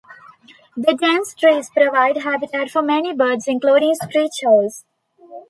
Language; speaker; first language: English; non-native, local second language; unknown